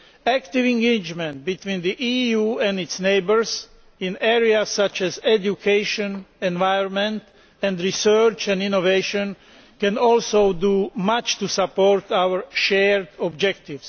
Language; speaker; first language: English; non-native, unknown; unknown